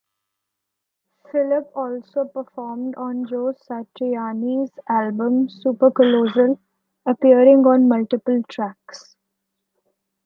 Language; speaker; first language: English; non-native, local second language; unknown